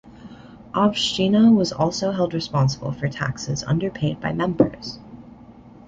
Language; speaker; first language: English; native; English